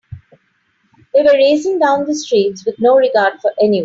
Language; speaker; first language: English; non-native, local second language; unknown